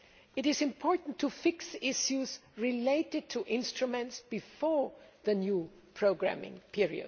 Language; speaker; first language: English; non-native, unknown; German